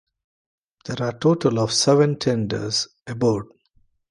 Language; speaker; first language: English; non-native, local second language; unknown